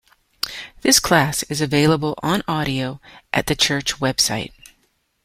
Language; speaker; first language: English; native; English